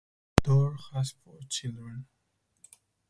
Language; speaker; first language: English; non-native, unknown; Spanish